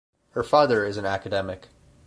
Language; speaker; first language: English; native; English